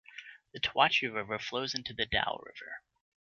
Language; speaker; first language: English; native; English